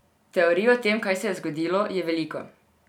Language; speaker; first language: Slovenian; non-native, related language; Serbian